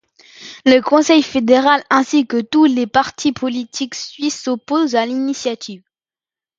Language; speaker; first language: French; native; French